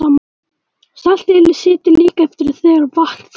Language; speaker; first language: Icelandic; native; Icelandic